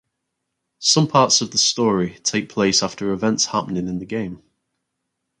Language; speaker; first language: English; native; English